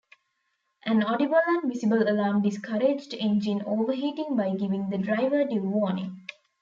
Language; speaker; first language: English; non-native, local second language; Tamil